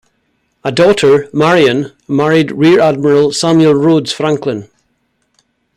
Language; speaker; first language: English; native; English